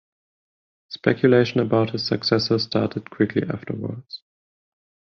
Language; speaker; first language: English; non-native, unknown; German